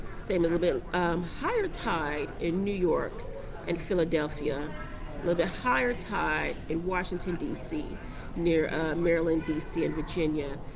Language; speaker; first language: English; native; English